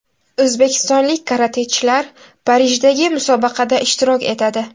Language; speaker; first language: Uzbek; native; Uzbek